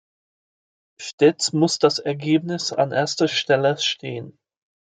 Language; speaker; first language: German; non-native, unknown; English